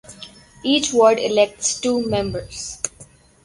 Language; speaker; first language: English; non-native, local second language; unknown